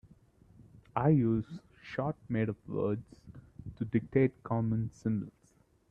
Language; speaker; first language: English; non-native, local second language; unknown